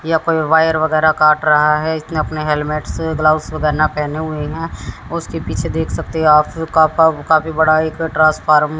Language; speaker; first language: Hindi; native; Hindi